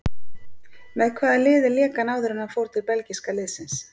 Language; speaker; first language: Icelandic; native; Icelandic